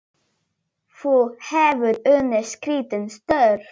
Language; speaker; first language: Icelandic; non-native, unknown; Polish